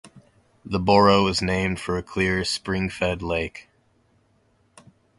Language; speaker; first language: English; native; English